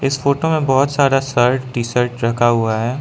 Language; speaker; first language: Hindi; non-native, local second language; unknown